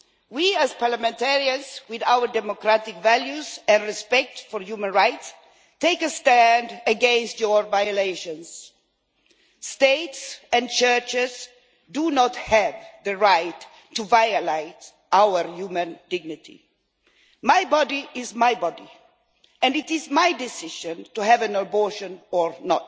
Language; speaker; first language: English; non-native, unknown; Swedish